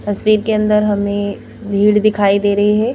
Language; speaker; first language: Hindi; native; Hindi